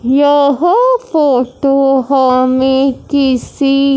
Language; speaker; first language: Hindi; non-native, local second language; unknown